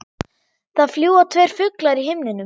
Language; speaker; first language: Icelandic; non-native, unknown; German